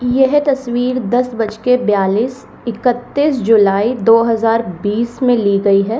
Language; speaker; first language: Hindi; native; Hindi